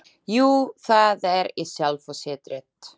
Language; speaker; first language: Icelandic; non-native, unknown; Slovak